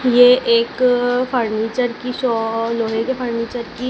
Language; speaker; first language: Hindi; native; Hindi